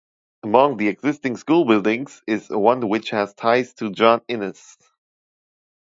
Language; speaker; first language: English; non-native, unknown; German